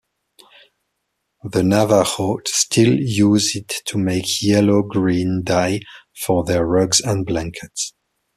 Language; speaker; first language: English; non-native, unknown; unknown